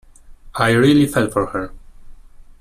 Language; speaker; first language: English; non-native, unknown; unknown